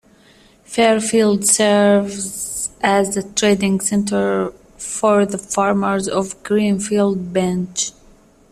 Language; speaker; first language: English; native; English